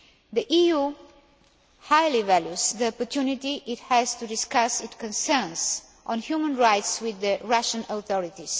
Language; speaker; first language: English; non-native, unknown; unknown